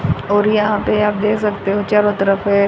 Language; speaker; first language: Hindi; native; Hindi